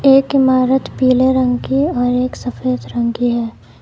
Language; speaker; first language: Hindi; non-native, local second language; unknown